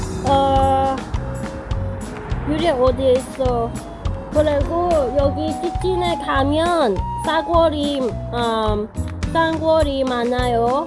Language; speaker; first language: Korean; non-native, learner; English